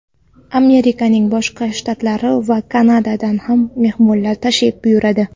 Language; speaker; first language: Uzbek; non-native, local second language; Kara-Kalpak